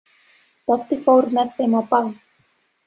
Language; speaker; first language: Icelandic; non-native, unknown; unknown